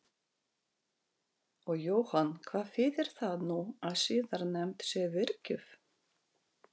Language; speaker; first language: Icelandic; non-native, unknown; Russian